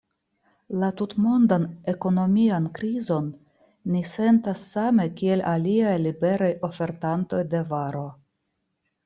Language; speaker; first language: Esperanto; non-native, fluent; Russian